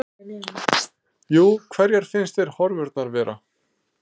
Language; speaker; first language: Icelandic; native; Icelandic